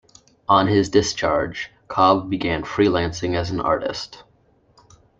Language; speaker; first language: English; native; English